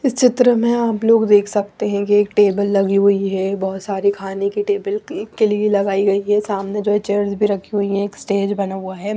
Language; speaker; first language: Hindi; non-native, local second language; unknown